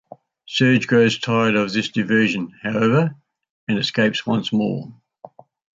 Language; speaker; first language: English; native; English